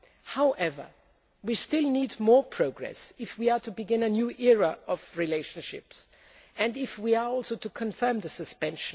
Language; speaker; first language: English; non-native, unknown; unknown